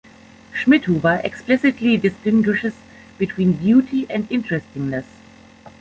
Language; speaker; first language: English; non-native, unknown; German